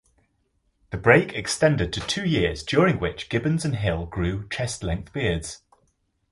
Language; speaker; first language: English; native; English